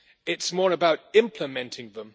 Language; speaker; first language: English; non-native, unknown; German